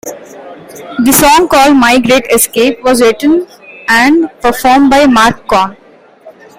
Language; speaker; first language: English; non-native, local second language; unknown